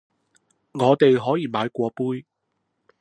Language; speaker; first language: Cantonese; non-native, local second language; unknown